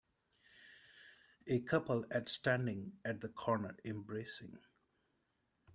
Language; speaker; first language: English; non-native, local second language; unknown